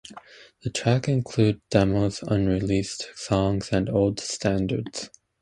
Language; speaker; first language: English; native; English